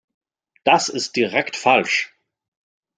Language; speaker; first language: German; non-native, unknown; French